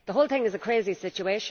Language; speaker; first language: English; native; English